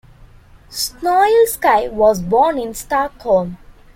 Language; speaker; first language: English; non-native, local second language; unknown